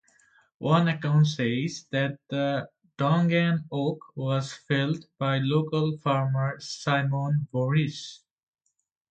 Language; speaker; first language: English; non-native, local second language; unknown